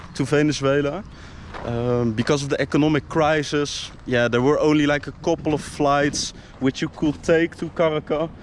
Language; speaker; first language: English; non-native, fluent; Dutch